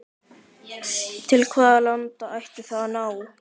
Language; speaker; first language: Icelandic; native; Icelandic